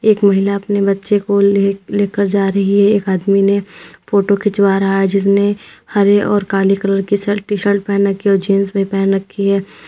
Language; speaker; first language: Hindi; native; Hindi